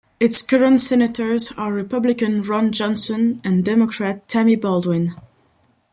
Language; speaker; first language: English; non-native, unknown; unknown